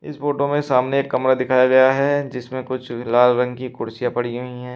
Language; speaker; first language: Hindi; native; Hindi